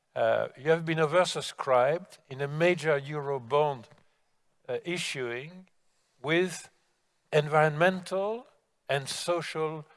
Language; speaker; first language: English; non-native, fluent; French